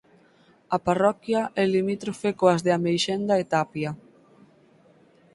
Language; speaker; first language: Galician; native; Galician